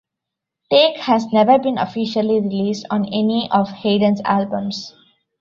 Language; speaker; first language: English; non-native, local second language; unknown